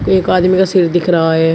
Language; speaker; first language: Hindi; native; Hindi